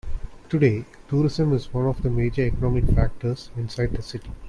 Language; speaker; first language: English; non-native, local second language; Tamil